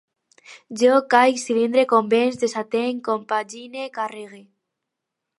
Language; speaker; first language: Catalan; non-native, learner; Spanish